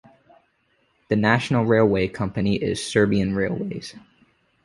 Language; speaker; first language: English; native; English